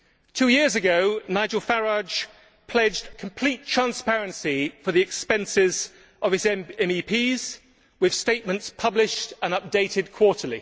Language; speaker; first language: English; native; English